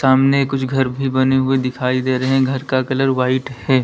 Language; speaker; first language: Hindi; native; Hindi